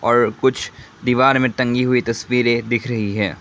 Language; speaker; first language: Hindi; non-native, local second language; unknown